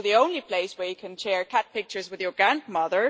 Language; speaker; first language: English; non-native, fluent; German